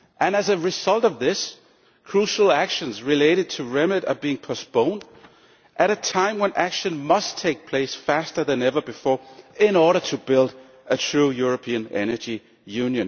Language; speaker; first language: English; non-native, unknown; Danish